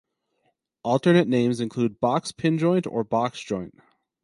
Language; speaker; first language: English; native; English